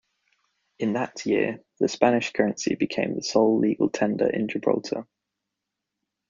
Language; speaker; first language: English; native; English